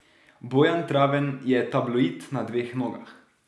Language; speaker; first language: Slovenian; native; Slovenian